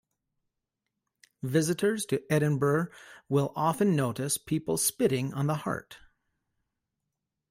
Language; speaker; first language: English; native; English